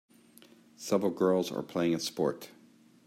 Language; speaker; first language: English; native; English